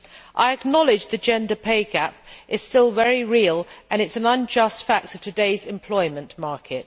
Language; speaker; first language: English; native; English